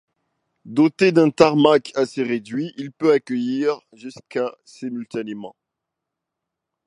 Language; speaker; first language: French; non-native, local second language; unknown